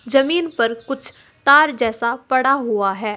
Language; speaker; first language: Hindi; native; Hindi